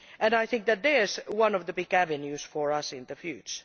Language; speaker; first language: English; non-native, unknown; Finnish